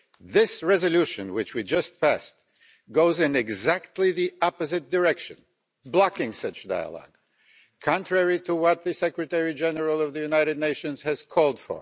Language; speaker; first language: English; non-native, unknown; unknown